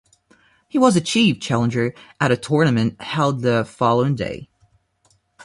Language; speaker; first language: English; non-native, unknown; Russian